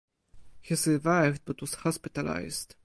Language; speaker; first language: English; non-native, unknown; Polish